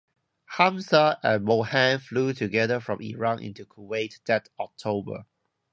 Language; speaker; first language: English; non-native, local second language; Cantonese